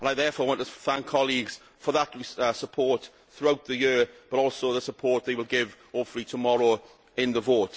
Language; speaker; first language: English; native; English